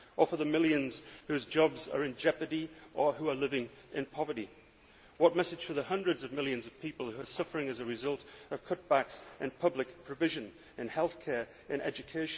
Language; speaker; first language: English; native; English